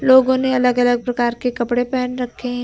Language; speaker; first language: Hindi; native; Hindi